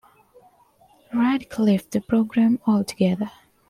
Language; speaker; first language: English; non-native, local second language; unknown